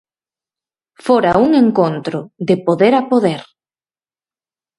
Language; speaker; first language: Galician; native; Galician